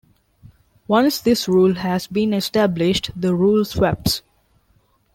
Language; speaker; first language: English; non-native, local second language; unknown